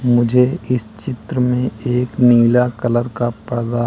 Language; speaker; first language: Hindi; native; Hindi